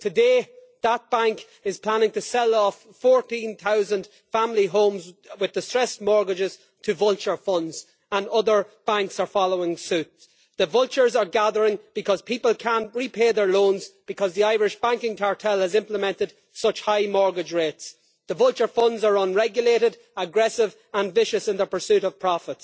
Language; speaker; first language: English; native; English